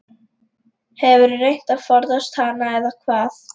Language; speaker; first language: Icelandic; non-native, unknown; Lithuanian